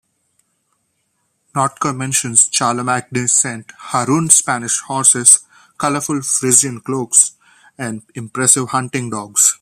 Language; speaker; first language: English; non-native, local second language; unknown